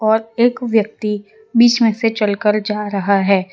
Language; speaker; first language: Hindi; non-native, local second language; Gujarati